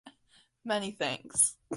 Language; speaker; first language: English; native; English